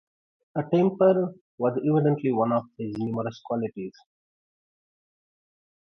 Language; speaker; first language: English; non-native, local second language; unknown